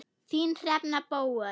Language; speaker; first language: Icelandic; non-native, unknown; German